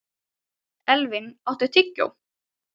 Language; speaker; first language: Icelandic; non-native, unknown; Ukrainian